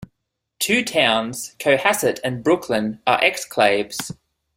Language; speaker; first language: English; native; English